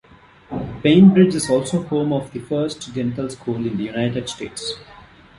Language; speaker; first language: English; non-native, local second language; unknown